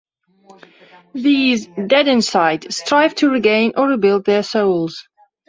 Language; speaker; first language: English; non-native, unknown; Belarusian